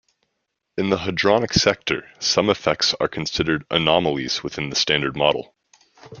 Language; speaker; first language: English; native; English